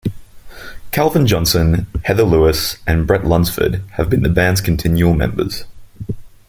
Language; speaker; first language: English; native; English